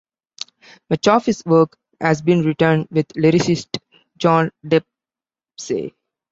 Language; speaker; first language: English; non-native, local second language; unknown